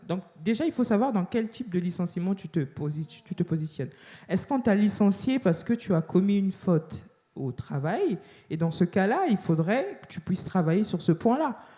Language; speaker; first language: French; non-native, local second language; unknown